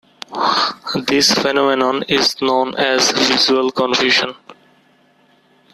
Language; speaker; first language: English; non-native, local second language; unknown